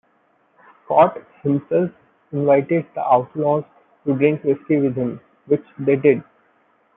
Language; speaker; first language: English; non-native, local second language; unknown